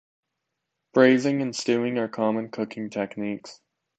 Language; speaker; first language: English; native; English